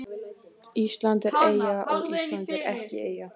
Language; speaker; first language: Icelandic; native; Icelandic